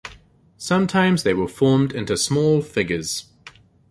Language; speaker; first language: English; native; English